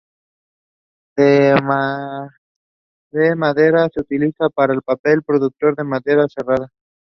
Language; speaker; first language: English; non-native, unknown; Spanish